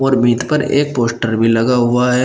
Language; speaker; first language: Hindi; native; Hindi